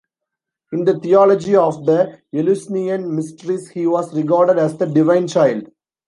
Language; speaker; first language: English; non-native, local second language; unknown